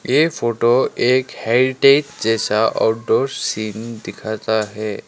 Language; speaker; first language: Hindi; non-native, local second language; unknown